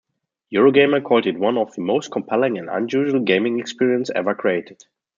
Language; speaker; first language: English; non-native, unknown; German